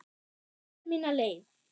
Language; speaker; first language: Icelandic; non-native, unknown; German